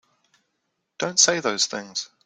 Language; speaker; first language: English; native; English